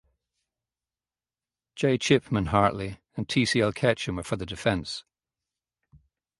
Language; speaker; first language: English; native; English